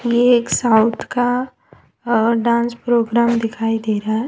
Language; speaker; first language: Hindi; non-native, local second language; Gujarati